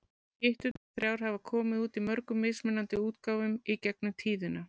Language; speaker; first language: Icelandic; native; Icelandic